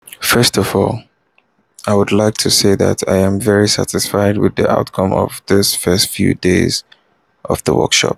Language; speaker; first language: English; non-native, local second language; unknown